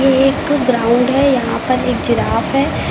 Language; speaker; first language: Hindi; native; Hindi